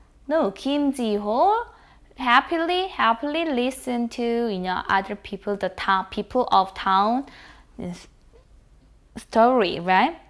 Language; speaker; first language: English; non-native, fluent; Korean